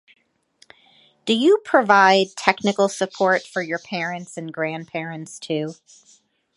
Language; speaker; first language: English; native; English